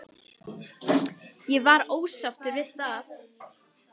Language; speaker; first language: Icelandic; native; Icelandic